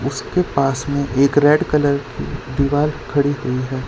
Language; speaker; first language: Hindi; non-native, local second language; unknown